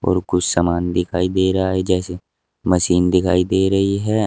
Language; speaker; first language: Hindi; native; Hindi